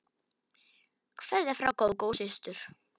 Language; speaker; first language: Icelandic; non-native, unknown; Polish